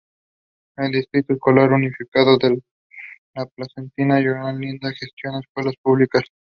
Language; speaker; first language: English; non-native, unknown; Spanish